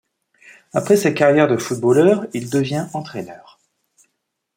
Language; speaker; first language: French; native; French